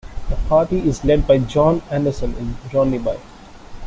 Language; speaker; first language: English; non-native, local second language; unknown